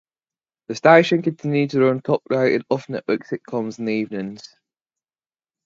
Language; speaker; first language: English; native; English